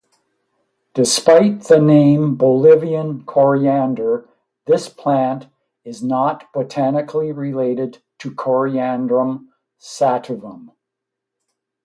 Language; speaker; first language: English; native; English